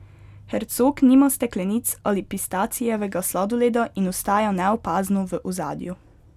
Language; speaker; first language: Slovenian; native; Slovenian